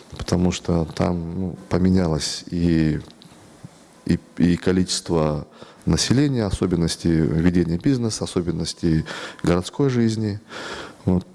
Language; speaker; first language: Russian; non-native, local second language; Kyrgyz